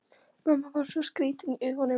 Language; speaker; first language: Icelandic; non-native, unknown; Polish